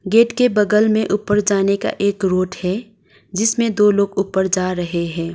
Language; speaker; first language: Hindi; non-native, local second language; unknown